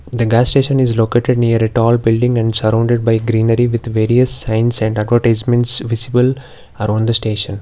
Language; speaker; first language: English; non-native, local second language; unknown